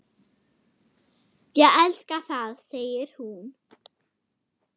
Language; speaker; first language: Icelandic; non-native, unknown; German